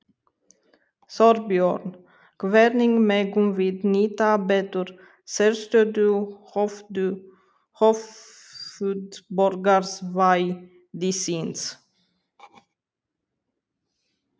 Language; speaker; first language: Icelandic; non-native, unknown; Romanian